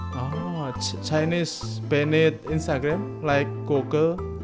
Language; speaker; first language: English; non-native, learner; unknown